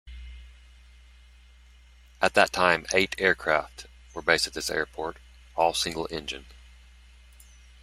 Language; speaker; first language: English; native; English